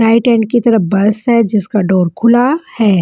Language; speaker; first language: Hindi; non-native, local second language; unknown